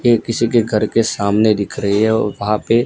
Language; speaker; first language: Hindi; non-native, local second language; Gujarati